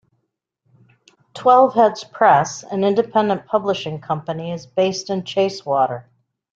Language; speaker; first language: English; native; English